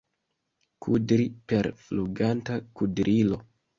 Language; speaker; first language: Esperanto; non-native, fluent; Kinyarwanda